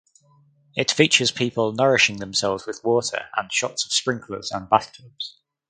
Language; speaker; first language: English; native; English